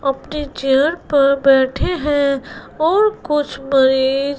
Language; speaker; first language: Hindi; non-native, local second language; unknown